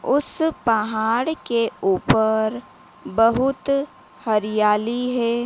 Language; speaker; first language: Hindi; native; Hindi